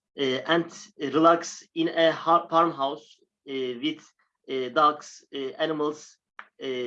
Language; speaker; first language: English; non-native, learner; Turkish